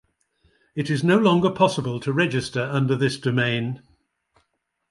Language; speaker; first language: English; native; English